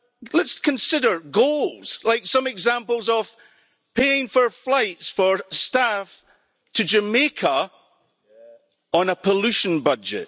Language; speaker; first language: English; native; English